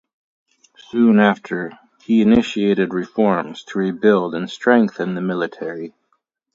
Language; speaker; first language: English; native; English